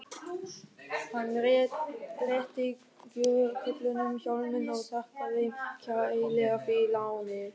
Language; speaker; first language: Icelandic; non-native, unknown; German